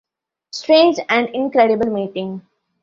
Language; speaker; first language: English; non-native, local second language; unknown